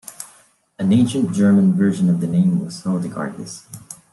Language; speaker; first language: English; non-native, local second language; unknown